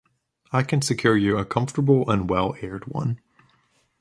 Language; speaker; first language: English; native; English